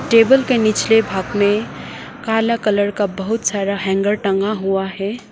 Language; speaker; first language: Hindi; non-native, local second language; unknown